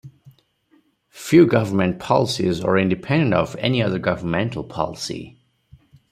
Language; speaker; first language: English; non-native, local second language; Odia